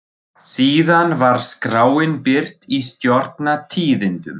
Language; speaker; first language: Icelandic; non-native, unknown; German